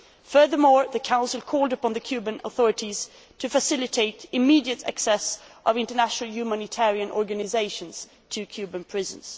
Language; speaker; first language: English; non-native, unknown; Swedish